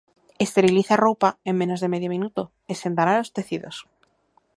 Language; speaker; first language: Galician; native; Galician